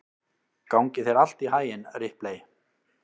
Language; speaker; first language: Icelandic; native; Icelandic